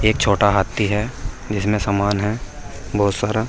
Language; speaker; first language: Hindi; native; Hindi